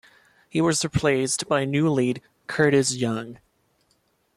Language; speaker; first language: English; non-native, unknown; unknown